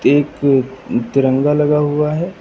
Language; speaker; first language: Hindi; native; Hindi